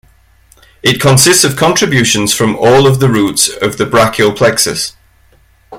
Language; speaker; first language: English; native; English